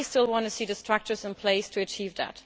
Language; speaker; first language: English; native; English